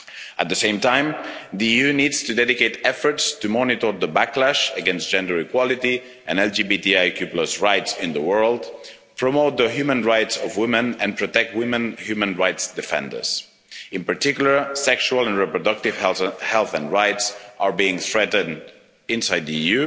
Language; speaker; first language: English; non-native, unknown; Spanish